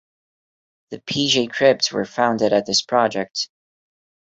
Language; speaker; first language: English; non-native, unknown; Portuguese